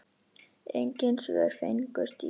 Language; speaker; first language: Icelandic; native; Icelandic